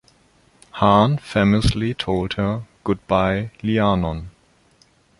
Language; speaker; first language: English; non-native, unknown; German